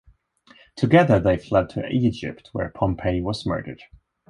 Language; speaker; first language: English; non-native, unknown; Swedish